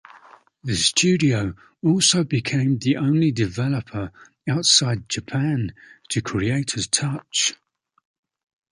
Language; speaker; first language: English; native; English